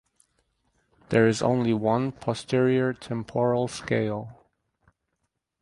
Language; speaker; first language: English; native; English